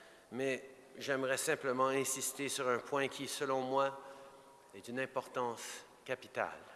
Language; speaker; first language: French; early bilingual, heritage; French